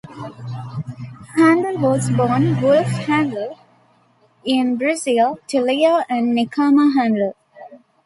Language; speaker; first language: English; non-native, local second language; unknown